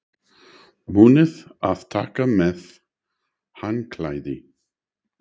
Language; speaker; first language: Icelandic; non-native, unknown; English